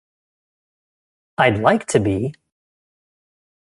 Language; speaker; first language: English; native; English